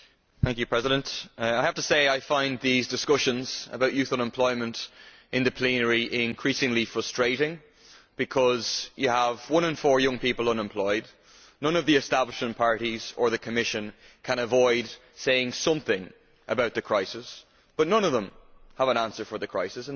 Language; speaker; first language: English; native; English